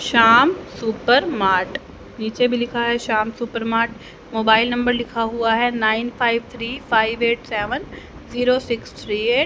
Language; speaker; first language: Hindi; native; Hindi